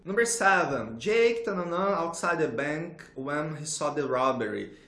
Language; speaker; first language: English; non-native, fluent; Portuguese